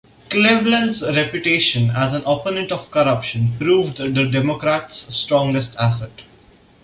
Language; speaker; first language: English; non-native, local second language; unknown